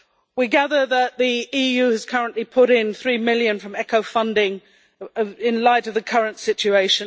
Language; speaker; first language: English; native; English